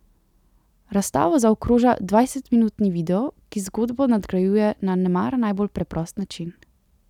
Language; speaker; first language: Slovenian; native; Slovenian